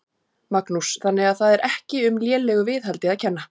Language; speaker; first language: Icelandic; native; Icelandic